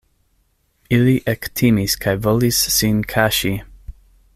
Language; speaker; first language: Esperanto; non-native, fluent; English